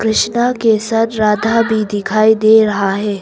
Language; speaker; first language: Hindi; non-native, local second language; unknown